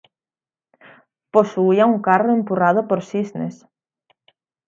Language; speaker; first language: Galician; native; Galician